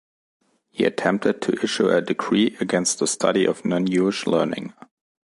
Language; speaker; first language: English; non-native, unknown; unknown